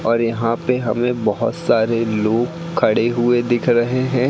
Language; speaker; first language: Hindi; native; Hindi